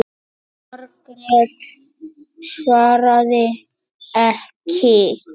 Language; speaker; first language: Icelandic; native; Icelandic